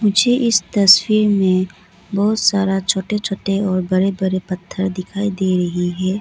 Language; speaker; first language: Hindi; non-native, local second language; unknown